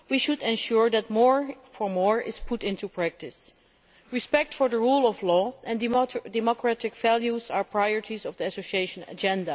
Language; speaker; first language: English; non-native, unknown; Dutch